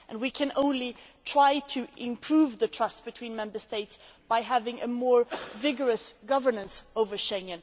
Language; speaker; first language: English; non-native, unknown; Swedish